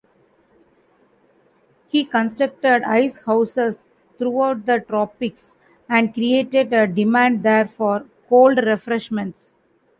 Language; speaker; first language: English; non-native, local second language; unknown